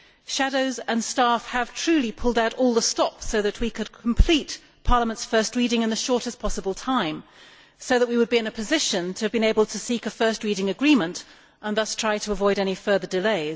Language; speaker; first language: English; native; English